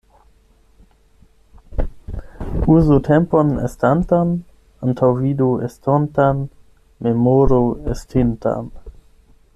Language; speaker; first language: Esperanto; non-native, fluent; German